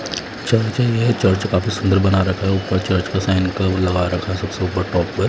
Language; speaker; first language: Hindi; non-native, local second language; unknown